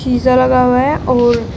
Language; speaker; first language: Hindi; native; Hindi